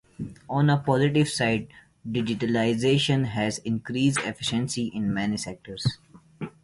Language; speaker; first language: English; non-native, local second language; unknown